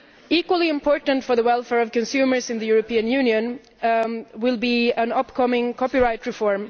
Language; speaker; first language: English; non-native, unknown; Swedish